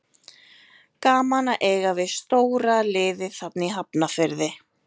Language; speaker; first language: Icelandic; native; Icelandic